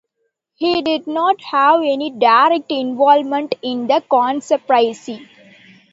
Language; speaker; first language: English; non-native, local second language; Tamil